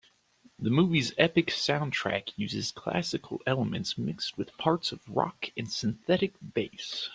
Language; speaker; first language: English; native; English